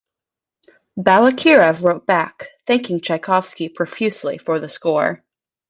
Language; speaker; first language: English; native; English